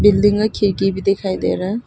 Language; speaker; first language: Hindi; non-native, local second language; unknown